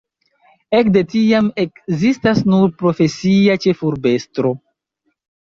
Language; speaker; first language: Esperanto; non-native, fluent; Chinese